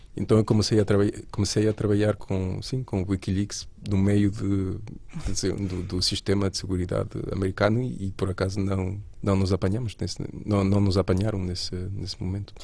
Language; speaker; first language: Portuguese; non-native, related language; Spanish